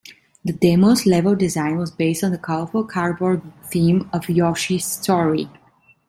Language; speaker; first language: English; non-native, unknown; Italian